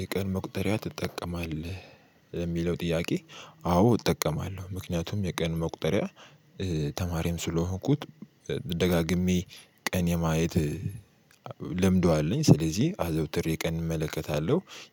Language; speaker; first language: Amharic; native; Amharic